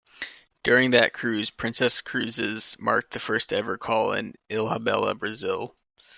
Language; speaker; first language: English; native; English